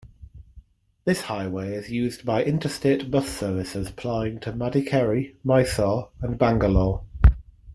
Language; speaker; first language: English; native; English